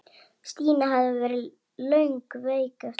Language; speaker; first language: Icelandic; native; Icelandic